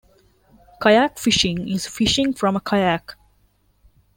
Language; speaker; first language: English; non-native, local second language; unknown